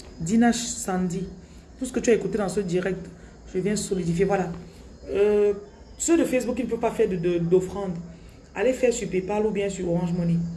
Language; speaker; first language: French; non-native, local second language; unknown